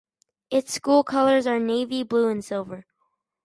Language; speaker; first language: English; native; English